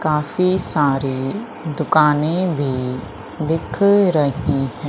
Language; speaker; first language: Hindi; native; Hindi